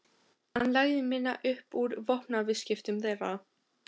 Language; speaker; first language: Icelandic; non-native, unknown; Albanian